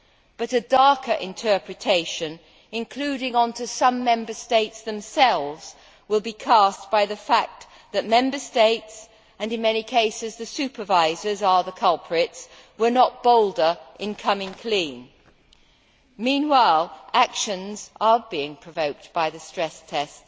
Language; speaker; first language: English; native; English